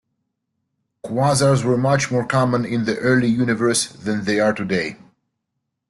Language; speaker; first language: English; native; English